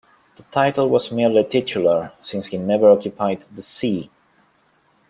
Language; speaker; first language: English; non-native, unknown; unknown